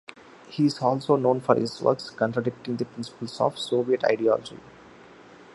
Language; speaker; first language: English; non-native, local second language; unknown